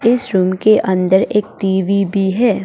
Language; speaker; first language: Hindi; non-native, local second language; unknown